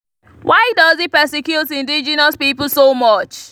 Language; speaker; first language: English; non-native, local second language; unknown